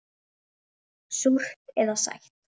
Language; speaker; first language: Icelandic; native; Icelandic